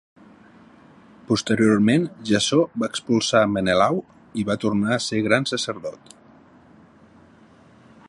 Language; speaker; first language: Catalan; native; Catalan